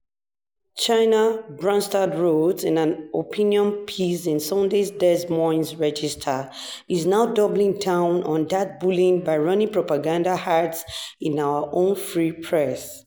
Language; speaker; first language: English; non-native, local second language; Yoruba